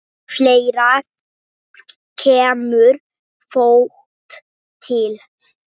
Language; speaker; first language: Icelandic; non-native, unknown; English